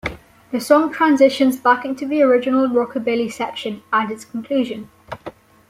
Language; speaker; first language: English; native; English